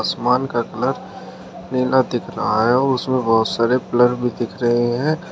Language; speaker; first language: Hindi; native; Hindi